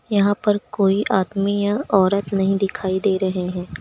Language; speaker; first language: Hindi; native; Hindi